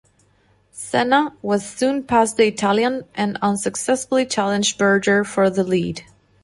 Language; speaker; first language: English; non-native, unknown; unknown